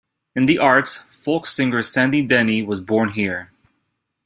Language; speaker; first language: English; native; English